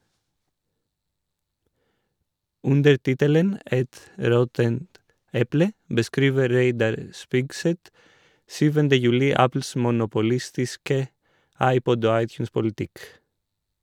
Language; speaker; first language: Norwegian; non-native, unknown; Greek